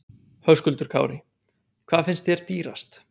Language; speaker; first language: Icelandic; native; Icelandic